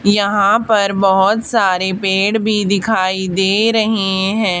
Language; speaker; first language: Hindi; native; Hindi